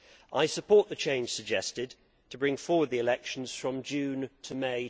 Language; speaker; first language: English; native; English